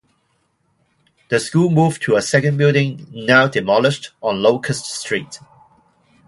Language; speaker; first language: English; non-native, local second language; Cantonese